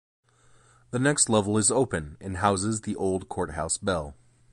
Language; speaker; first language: English; native; English